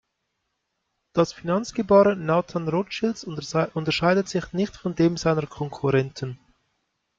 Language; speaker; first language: German; native; German